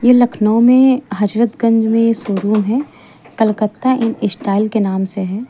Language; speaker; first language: Hindi; native; Hindi